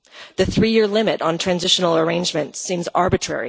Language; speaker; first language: English; non-native, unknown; Dutch